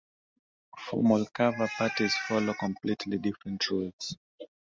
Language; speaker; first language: English; non-native, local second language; Swahili